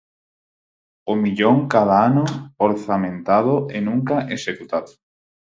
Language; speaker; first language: Galician; non-native, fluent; Spanish